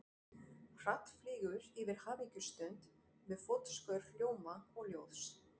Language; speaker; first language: Icelandic; non-native, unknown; French